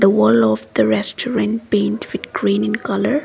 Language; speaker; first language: English; non-native, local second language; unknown